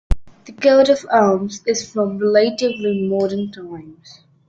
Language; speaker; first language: English; native; English